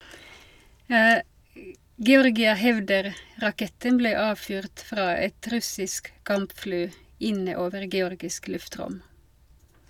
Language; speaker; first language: Norwegian; non-native, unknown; Finnish